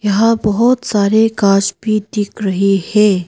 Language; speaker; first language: Hindi; non-native, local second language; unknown